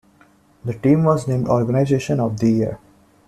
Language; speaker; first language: English; non-native, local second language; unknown